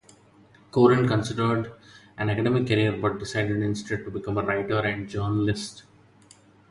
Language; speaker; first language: English; non-native, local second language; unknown